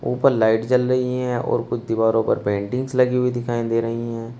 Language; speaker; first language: Hindi; native; Hindi